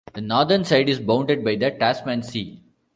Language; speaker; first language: English; non-native, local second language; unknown